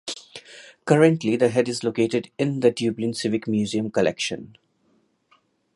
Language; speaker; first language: English; non-native, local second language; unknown